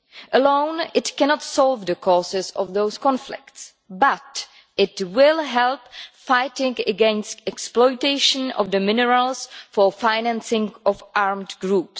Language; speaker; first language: English; non-native, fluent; Czech